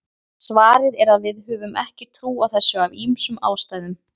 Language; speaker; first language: Icelandic; native; Icelandic